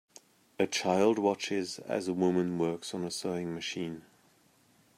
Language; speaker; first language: English; native; English